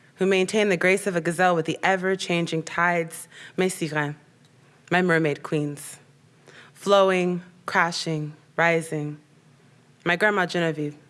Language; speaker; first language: English; native; English